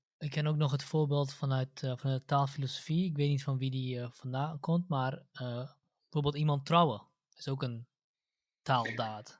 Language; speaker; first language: Dutch; early bilingual, other home language; Central Kurdish